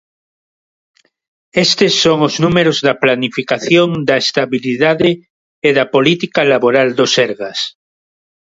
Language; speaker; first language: Galician; non-native, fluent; Spanish